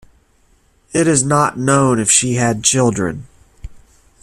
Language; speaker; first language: English; native; English